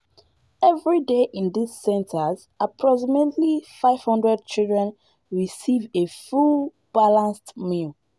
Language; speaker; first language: English; non-native, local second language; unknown